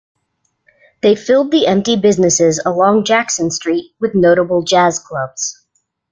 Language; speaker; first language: English; native; English